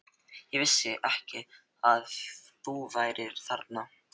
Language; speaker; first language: Icelandic; non-native, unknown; Filipino